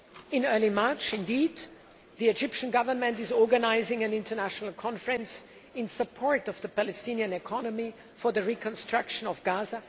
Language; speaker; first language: English; non-native, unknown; German